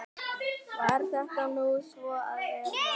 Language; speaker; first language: Icelandic; native; Icelandic